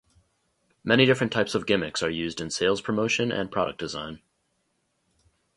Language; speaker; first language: English; native; English